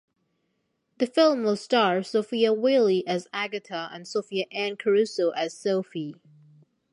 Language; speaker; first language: English; non-native, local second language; Bangla